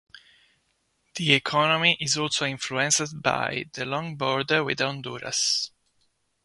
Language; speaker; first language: English; non-native, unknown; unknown